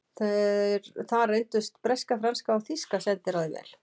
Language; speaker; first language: Icelandic; native; Icelandic